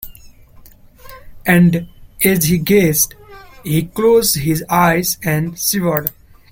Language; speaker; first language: English; non-native, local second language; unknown